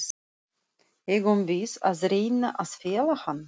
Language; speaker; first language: Icelandic; non-native, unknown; Russian